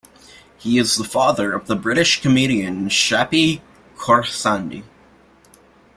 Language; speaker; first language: English; native; English